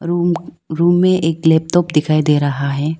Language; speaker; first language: Hindi; non-native, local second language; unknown